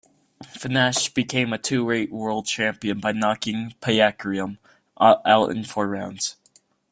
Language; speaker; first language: English; native; English